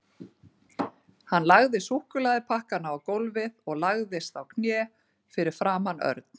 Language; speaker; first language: Icelandic; native; Icelandic